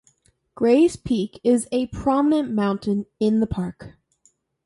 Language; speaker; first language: English; native; English